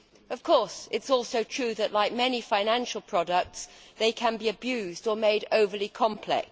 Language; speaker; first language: English; native; English